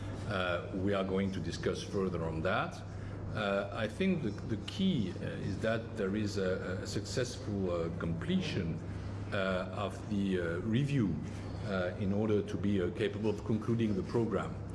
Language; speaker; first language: English; non-native, fluent; French